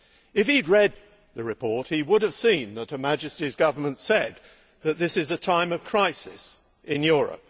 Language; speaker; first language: English; native; English